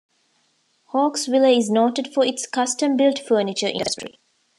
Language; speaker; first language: English; non-native, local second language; Tamil